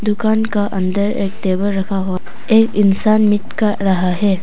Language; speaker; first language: Hindi; non-native, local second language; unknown